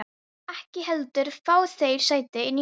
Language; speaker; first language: Icelandic; non-native, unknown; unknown